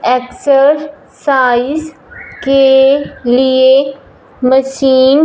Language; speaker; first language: Hindi; non-native, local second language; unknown